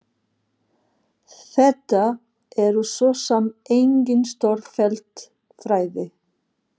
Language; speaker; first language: Icelandic; non-native, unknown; Portuguese